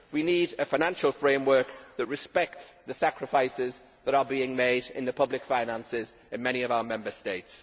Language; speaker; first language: English; native; English